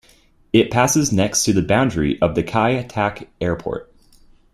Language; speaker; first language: English; native; English